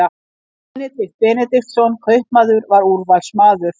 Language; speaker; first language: Icelandic; native; Icelandic